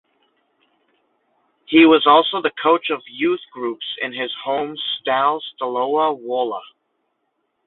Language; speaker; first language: English; native; English